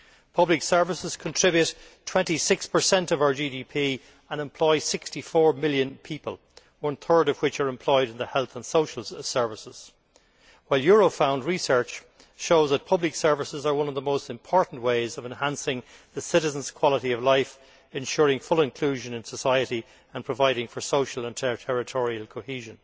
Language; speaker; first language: English; native; English